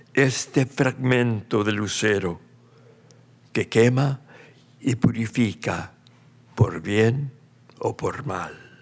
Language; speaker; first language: Spanish; early bilingual, heritage; Spanish